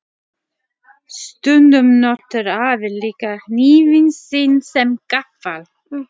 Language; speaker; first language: Icelandic; non-native, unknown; Latvian